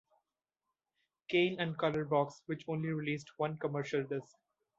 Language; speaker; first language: English; non-native, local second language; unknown